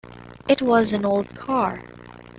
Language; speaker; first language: English; non-native, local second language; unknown